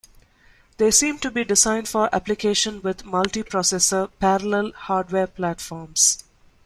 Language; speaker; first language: English; non-native, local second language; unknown